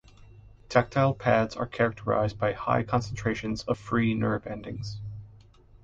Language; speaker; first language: English; native; English